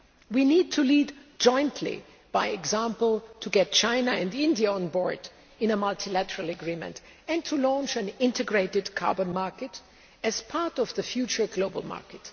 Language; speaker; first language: English; non-native, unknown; German